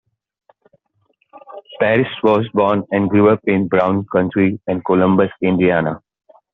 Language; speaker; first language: English; non-native, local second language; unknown